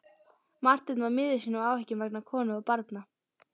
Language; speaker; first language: Icelandic; native; Icelandic